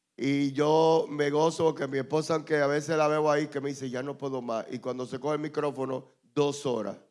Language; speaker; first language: Spanish; native; Spanish